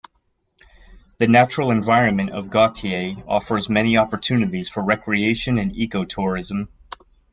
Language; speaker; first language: English; native; English